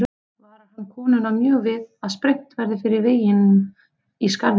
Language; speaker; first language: Icelandic; native; Icelandic